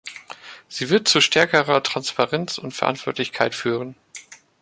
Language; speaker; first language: German; native; German